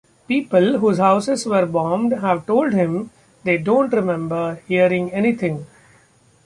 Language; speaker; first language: English; non-native, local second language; Marathi